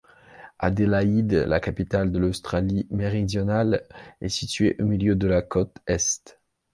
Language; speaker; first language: French; non-native, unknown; Belarusian